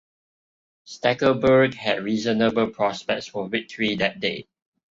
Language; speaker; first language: English; non-native, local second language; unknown